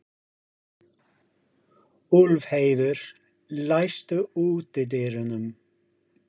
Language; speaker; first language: Icelandic; non-native, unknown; English